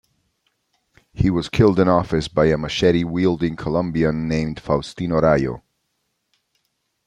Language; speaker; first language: English; native; English